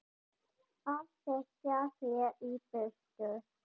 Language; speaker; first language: Icelandic; non-native, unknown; German